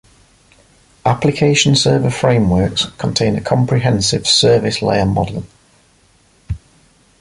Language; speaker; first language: English; native; English